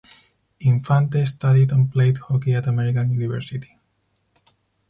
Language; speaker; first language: English; non-native, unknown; Spanish